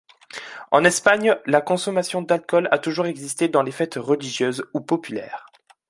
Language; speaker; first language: French; native; French